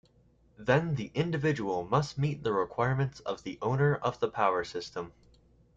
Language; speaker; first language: English; native; English